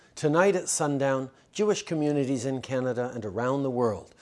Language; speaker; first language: English; native; English